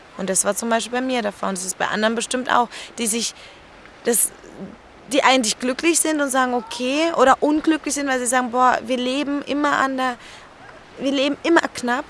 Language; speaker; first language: German; early bilingual, other home language; Spanish